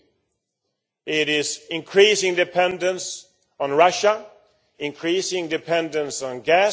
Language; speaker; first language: English; non-native, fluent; Swedish